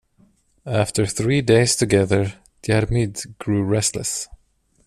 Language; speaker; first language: English; non-native, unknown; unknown